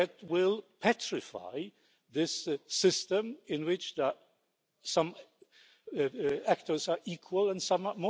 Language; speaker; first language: English; non-native, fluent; Dutch